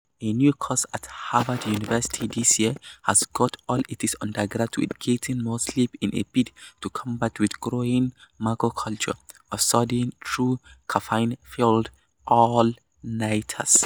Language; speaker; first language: English; non-native, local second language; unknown